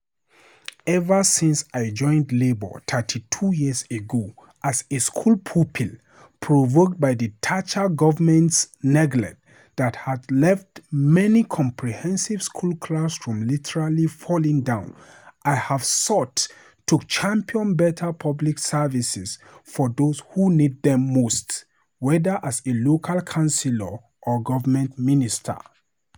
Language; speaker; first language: English; non-native, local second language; Hausa